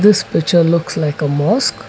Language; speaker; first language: English; non-native, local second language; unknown